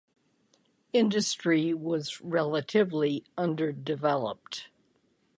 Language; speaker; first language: English; native; English